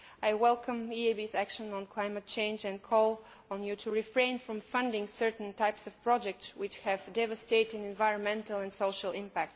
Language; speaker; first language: English; non-native, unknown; Bulgarian